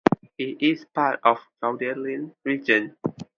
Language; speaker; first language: English; non-native, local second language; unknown